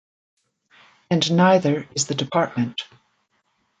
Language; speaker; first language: English; native; English